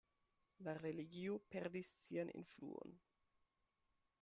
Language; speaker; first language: Esperanto; non-native, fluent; German